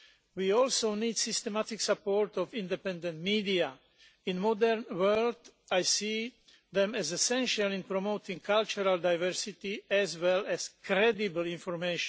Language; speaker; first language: English; non-native, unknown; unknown